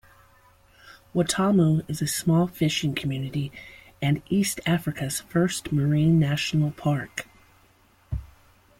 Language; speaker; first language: English; native; English